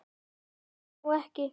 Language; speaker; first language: Icelandic; native; Icelandic